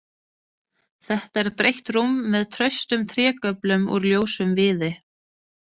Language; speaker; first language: Icelandic; non-native, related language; Danish